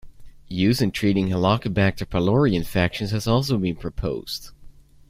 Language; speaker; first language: English; native; English